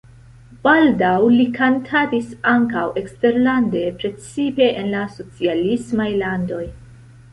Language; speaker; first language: Esperanto; non-native, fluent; Central Kurdish